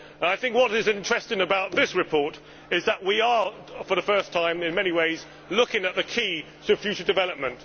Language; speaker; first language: English; native; English